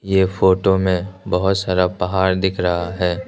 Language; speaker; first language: Hindi; early bilingual, other home language; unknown